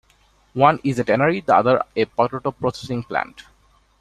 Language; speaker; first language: English; non-native, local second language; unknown